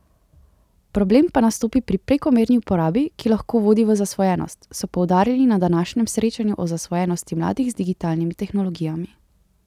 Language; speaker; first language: Slovenian; native; Slovenian